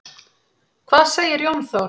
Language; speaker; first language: Icelandic; native; Icelandic